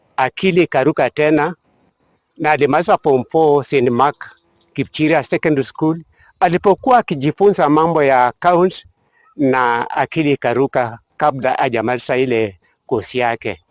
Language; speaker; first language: Swahili; non-native, local second language; Kalenjin